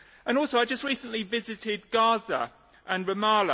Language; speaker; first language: English; native; English